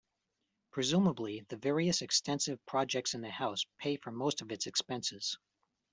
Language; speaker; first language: English; native; English